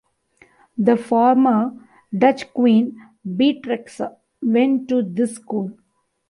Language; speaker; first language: English; non-native, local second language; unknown